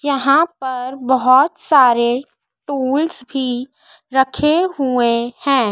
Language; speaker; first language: Hindi; native; Hindi